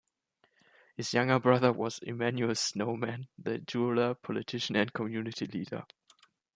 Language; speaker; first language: English; non-native, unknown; German